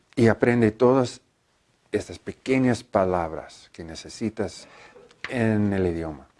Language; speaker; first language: Spanish; non-native, learner; English